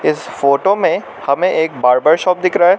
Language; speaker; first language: Hindi; non-native, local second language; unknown